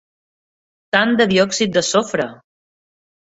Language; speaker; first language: Catalan; native; Catalan